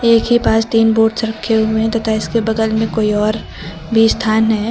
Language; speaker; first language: Hindi; native; Hindi